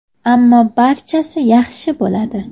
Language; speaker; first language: Uzbek; native; Uzbek